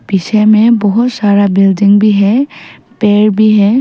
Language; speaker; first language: Hindi; early bilingual, other home language; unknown